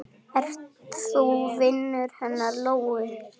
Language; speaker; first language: Icelandic; native; Icelandic